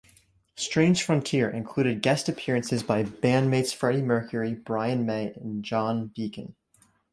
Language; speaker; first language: English; native; English